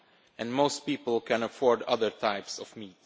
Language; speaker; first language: English; non-native, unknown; Romanian